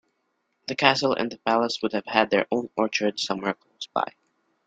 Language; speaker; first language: English; non-native, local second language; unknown